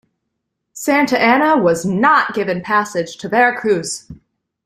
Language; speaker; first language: English; native; English